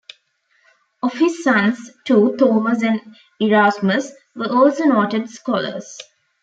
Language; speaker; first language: English; non-native, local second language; Tamil